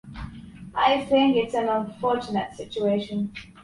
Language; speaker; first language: English; non-native, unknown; Polish